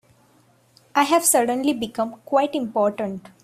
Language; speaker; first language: English; non-native, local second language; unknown